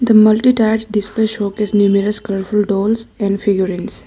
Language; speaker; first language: English; non-native, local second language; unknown